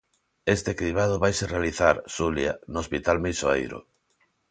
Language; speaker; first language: Galician; non-native, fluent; Spanish